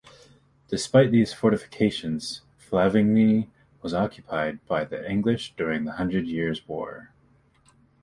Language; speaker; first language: English; native; English